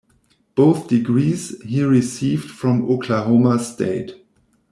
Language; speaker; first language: English; non-native, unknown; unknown